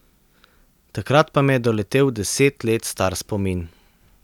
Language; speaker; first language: Slovenian; native; Slovenian